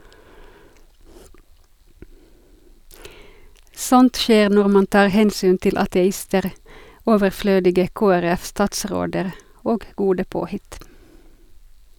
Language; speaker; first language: Norwegian; non-native, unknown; Finnish